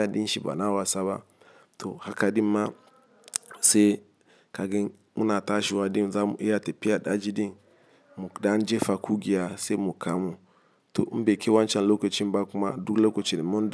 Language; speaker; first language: Hausa; non-native, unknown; Igbo